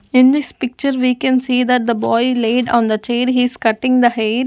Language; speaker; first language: English; non-native, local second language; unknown